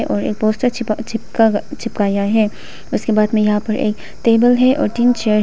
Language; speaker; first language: Hindi; non-native, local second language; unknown